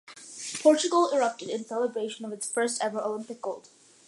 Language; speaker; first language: English; early bilingual, other home language; Malayalam